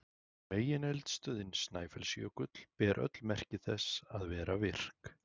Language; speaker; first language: Icelandic; native; Icelandic